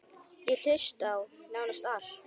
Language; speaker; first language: Icelandic; native; Icelandic